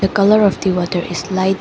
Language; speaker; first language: English; non-native, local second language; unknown